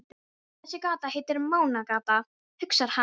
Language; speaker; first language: Icelandic; non-native, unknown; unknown